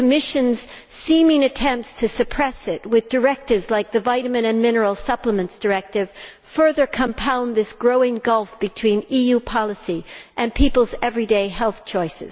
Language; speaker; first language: English; native; English